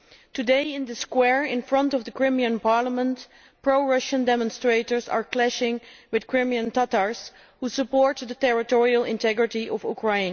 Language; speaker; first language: English; non-native, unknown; Dutch